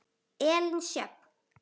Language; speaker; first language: Icelandic; native; Icelandic